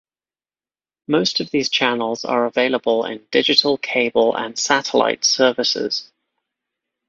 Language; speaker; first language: English; native; English